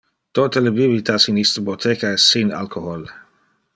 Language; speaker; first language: Interlingua; non-native, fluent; Dutch